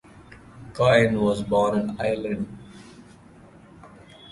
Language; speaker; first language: English; non-native, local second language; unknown